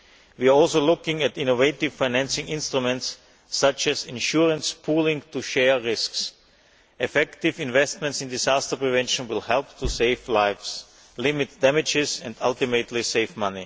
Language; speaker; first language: English; non-native, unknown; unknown